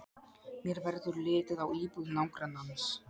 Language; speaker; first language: Icelandic; non-native, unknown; Polish